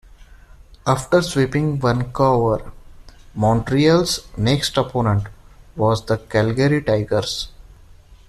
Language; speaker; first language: English; non-native, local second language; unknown